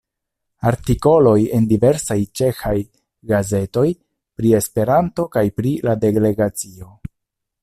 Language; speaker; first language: Esperanto; non-native, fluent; Italian